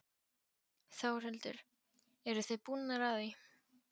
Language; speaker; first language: Icelandic; non-native, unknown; Polish